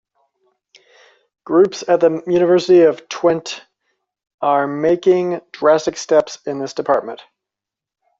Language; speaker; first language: English; native; English